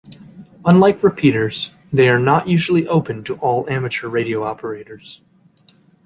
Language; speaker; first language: English; native; English